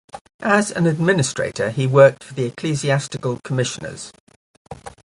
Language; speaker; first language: English; native; English